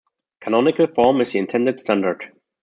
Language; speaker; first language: English; non-native, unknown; German